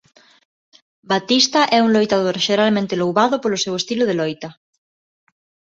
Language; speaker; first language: Galician; non-native, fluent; Spanish